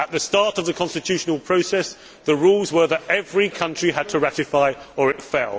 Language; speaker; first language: English; native; English